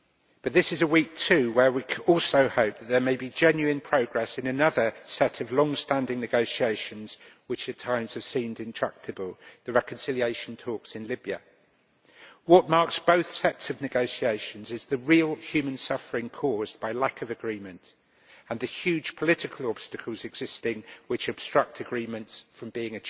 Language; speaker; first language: English; native; English